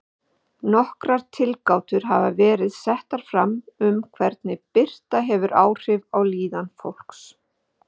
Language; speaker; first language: Icelandic; native; Icelandic